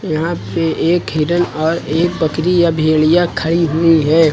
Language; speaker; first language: Hindi; native; Hindi